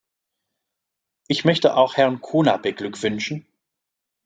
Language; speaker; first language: German; non-native, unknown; French